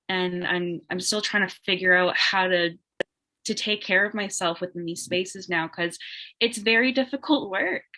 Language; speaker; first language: English; native; English